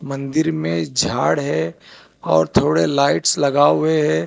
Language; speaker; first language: Hindi; non-native, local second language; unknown